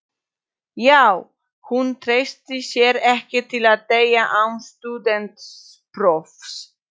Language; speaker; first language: Icelandic; non-native, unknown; Polish